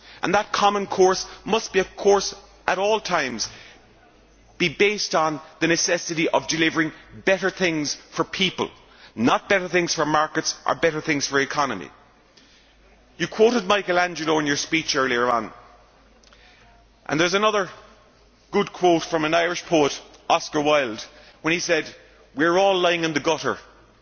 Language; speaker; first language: English; native; English